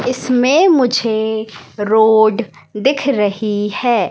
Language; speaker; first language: Hindi; native; Hindi